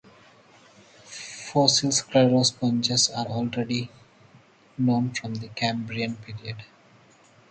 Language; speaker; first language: English; non-native, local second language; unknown